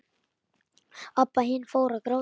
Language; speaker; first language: Icelandic; native; Icelandic